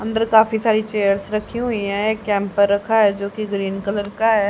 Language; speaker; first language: Hindi; native; Hindi